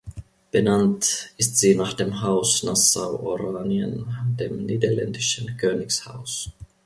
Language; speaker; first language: German; non-native, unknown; Finnish